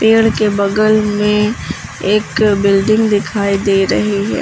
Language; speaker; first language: Hindi; native; Hindi